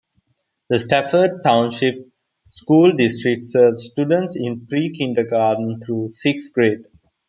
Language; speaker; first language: English; non-native, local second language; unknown